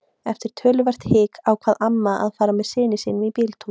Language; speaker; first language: Icelandic; native; Icelandic